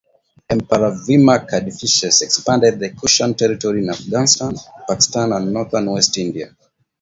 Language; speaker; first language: English; non-native, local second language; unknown